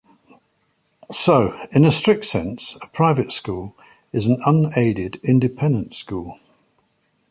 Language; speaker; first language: English; native; English